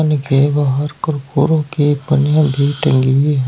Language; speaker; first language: Hindi; native; Hindi